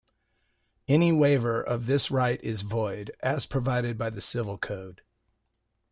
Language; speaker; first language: English; native; English